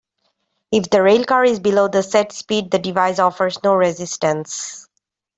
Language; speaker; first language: English; native; English